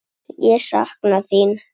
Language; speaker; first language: Icelandic; native; Icelandic